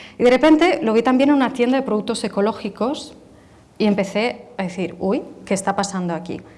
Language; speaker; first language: Spanish; non-native, related language; Italian